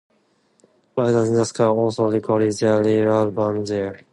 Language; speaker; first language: English; non-native, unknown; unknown